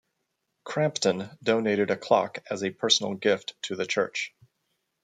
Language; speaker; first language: English; native; English